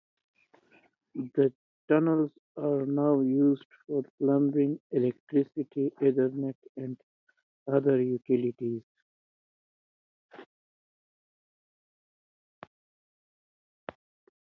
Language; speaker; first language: English; non-native, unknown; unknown